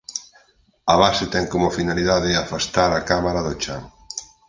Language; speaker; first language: Galician; native; Galician